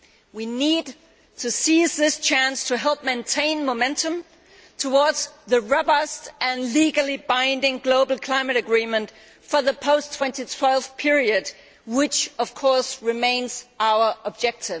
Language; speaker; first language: English; non-native, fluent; Danish